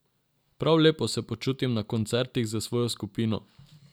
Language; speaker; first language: Slovenian; non-native, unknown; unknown